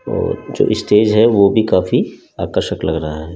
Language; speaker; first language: Hindi; native; Hindi